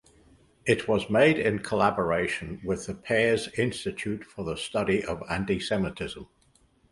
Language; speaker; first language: English; native; English